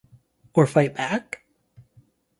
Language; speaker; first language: English; native; English